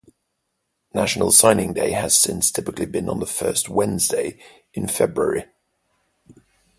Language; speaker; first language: English; native; English